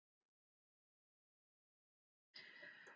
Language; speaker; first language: Icelandic; non-native, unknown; German